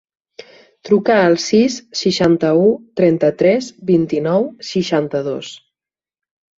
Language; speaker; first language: Catalan; native; Catalan